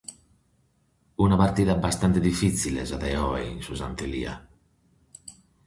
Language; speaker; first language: Sardinian; native; Sardinian